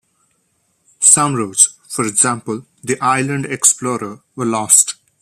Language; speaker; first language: English; non-native, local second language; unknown